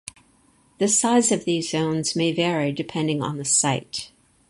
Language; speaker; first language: English; native; English